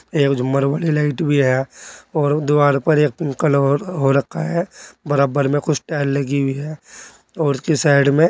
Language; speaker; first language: Hindi; native; Hindi